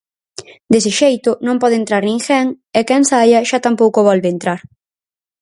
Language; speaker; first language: Galician; native; Galician